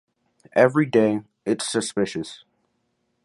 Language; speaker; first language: English; native; English